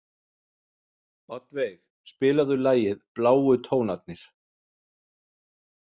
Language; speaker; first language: Icelandic; non-native, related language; Danish